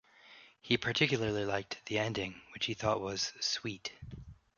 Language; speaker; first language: English; native; English